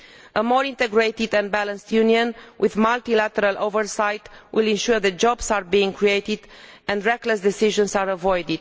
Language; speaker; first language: English; non-native, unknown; Romanian